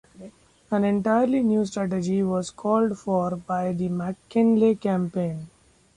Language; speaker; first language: English; non-native, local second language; Marathi